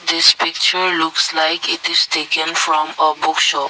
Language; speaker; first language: English; non-native, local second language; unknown